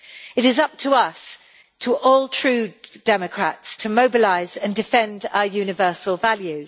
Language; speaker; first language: English; native; English